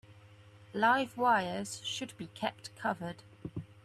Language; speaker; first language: English; native; English